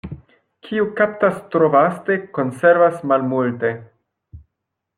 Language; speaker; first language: Esperanto; non-native, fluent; French